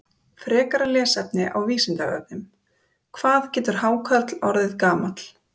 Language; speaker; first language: Icelandic; native; Icelandic